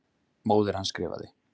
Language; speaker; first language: Icelandic; native; Icelandic